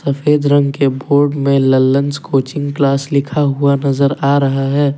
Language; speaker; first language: Hindi; non-native, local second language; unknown